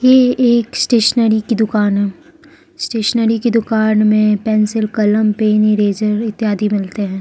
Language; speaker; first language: Hindi; non-native, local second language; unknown